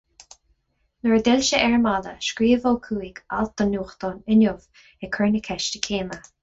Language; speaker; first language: Irish; non-native, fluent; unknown